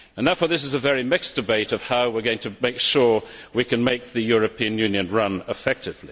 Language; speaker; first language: English; native; English